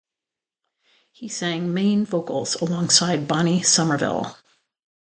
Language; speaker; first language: English; native; English